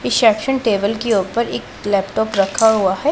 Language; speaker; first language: Hindi; non-native, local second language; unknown